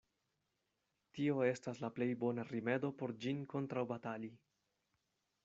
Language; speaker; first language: Esperanto; non-native, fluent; Spanish